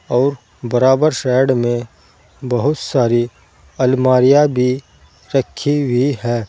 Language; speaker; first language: Hindi; native; Hindi